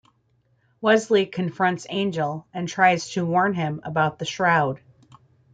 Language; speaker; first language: English; native; English